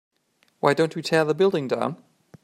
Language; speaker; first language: English; native; English